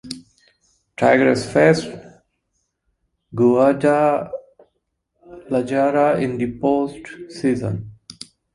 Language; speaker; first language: English; native; English